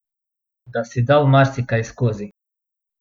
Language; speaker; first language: Slovenian; non-native, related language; Bosnian